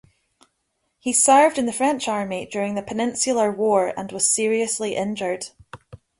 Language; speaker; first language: English; native; English